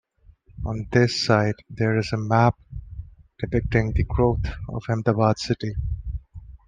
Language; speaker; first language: English; non-native, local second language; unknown